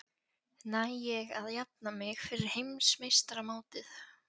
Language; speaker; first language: Icelandic; non-native, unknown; Polish